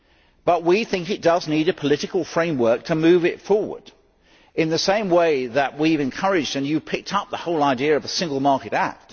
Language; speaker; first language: English; native; English